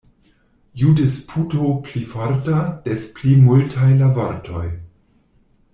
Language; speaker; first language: Esperanto; non-native, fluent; German